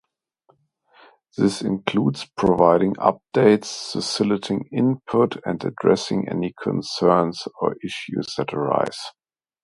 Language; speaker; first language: English; non-native, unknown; German